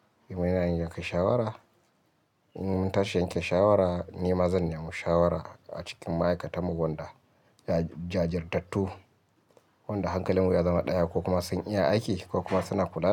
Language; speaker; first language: Hausa; native; Hausa